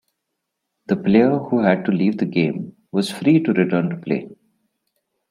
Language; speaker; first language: English; non-native, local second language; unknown